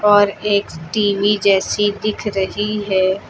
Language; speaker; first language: Hindi; native; Hindi